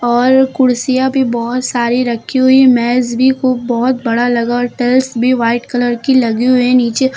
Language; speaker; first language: Hindi; native; Hindi